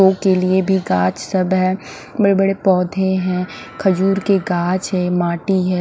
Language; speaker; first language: Hindi; non-native, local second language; Punjabi